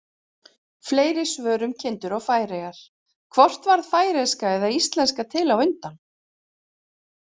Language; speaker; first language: Icelandic; native; Icelandic